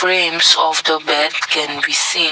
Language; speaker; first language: English; non-native, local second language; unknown